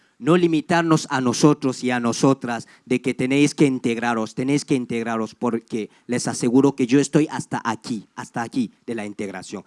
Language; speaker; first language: Spanish; non-native, fluent; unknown